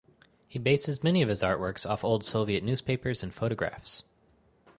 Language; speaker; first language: English; native; English